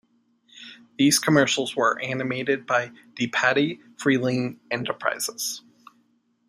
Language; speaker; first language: English; native; English